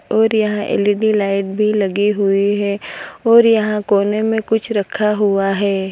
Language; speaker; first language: Hindi; non-native, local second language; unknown